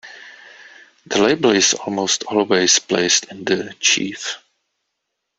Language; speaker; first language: English; non-native, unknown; Czech